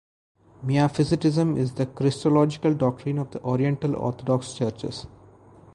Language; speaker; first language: English; non-native, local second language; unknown